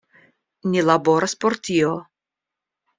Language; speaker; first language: Esperanto; non-native, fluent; Russian